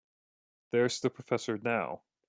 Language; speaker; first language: English; native; English